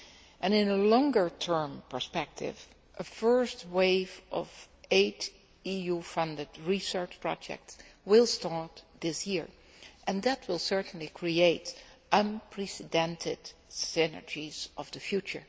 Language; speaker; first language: English; non-native, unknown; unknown